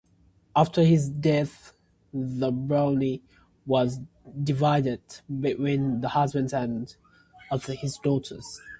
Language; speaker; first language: English; native; English